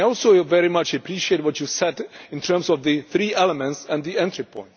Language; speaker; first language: English; non-native, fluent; Czech